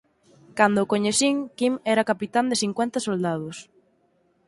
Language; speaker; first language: Galician; native; Galician